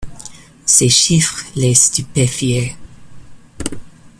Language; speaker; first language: French; non-native, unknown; English